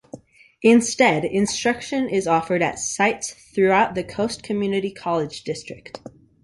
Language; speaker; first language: English; native; English